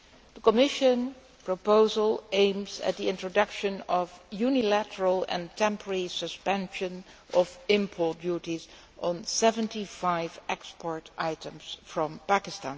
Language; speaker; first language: English; non-native, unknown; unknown